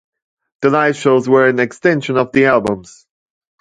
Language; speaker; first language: English; non-native, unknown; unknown